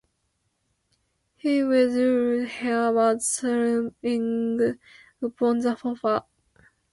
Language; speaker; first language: English; non-native, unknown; Japanese